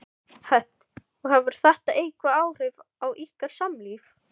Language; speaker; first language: Icelandic; non-native, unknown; Filipino